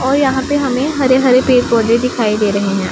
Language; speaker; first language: Hindi; non-native, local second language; Punjabi